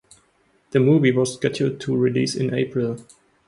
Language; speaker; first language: English; non-native, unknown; German